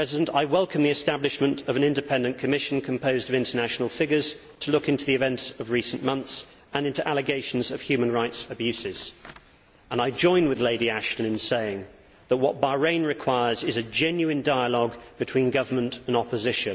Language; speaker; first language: English; native; English